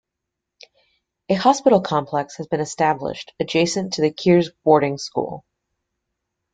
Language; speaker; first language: English; native; English